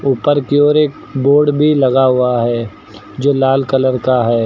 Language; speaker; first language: Hindi; native; Hindi